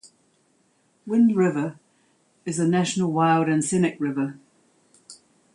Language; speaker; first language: English; native; English